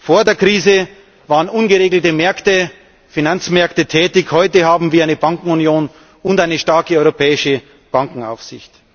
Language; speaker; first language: German; native; German